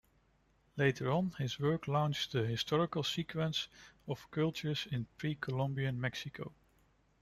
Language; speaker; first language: English; non-native, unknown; Dutch